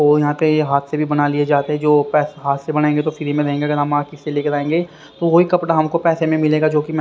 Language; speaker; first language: Hindi; native; Hindi